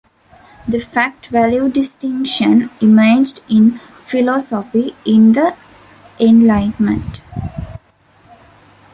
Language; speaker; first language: English; non-native, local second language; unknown